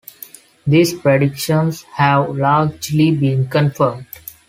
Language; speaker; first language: English; non-native, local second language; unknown